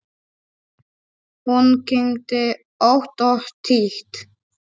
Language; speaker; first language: Icelandic; non-native, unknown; Polish